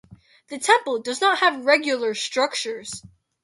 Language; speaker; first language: English; native; English